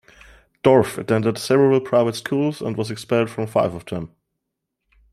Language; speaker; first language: English; non-native, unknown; German